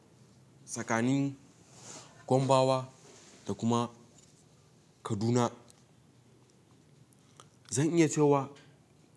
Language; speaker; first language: Hausa; native; Hausa